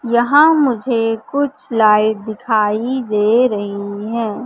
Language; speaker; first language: Hindi; native; Hindi